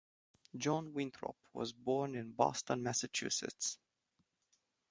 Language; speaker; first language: English; non-native, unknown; Romanian